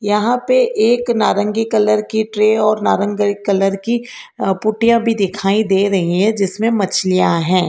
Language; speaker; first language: Hindi; non-native, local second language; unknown